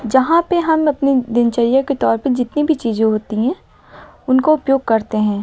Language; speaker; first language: Hindi; native; Hindi